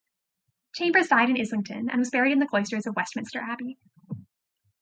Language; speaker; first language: English; native; English